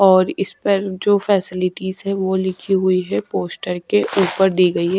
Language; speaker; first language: Hindi; non-native, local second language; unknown